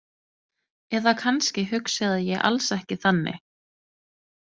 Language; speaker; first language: Icelandic; non-native, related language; Danish